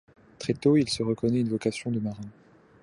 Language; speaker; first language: French; native; French